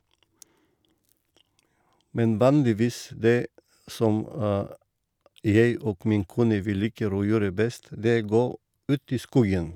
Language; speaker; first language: Norwegian; non-native, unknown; Bulgarian